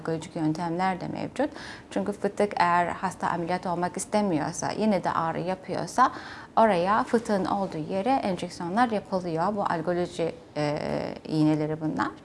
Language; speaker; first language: Turkish; non-native, fluent; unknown